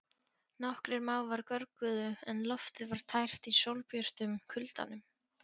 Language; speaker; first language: Icelandic; non-native, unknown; Polish